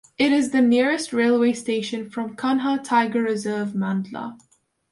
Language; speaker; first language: English; non-native, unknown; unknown